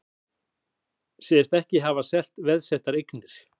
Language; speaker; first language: Icelandic; native; Icelandic